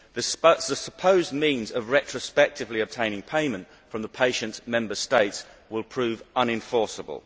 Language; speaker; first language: English; native; English